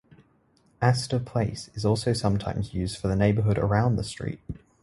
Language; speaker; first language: English; native; English